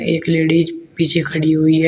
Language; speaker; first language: Hindi; native; Hindi